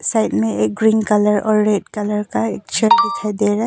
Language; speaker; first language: Hindi; non-native, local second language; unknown